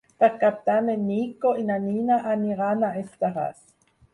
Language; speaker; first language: Catalan; non-native, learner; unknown